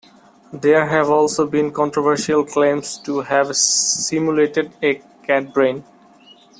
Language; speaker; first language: English; non-native, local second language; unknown